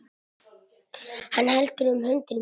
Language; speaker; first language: Icelandic; non-native, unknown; Italian